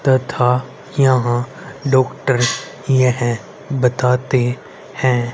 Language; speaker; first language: Hindi; native; Hindi